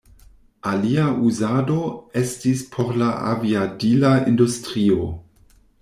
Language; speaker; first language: Esperanto; non-native, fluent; German